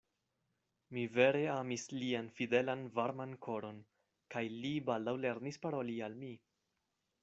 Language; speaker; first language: Esperanto; non-native, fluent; Spanish